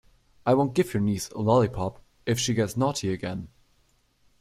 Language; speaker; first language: English; non-native, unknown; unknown